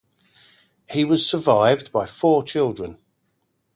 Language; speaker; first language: English; native; English